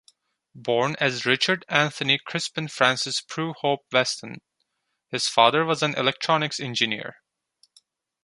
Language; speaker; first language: English; non-native, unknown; Turkish